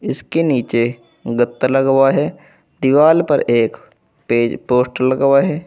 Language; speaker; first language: Hindi; native; Hindi